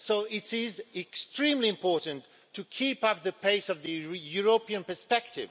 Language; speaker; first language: English; non-native, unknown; Swedish